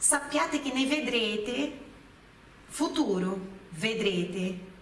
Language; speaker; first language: Italian; non-native, fluent; Portuguese